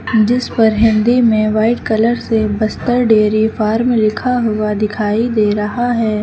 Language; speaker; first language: Hindi; native; Hindi